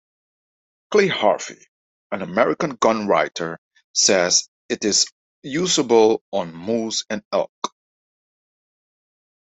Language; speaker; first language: English; non-native, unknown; Dutch